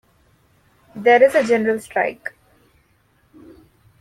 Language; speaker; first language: English; non-native, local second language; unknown